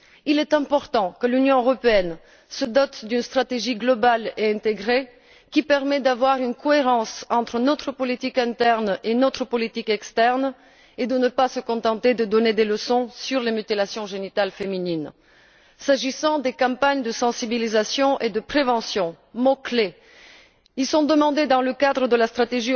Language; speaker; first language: French; non-native, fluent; Bulgarian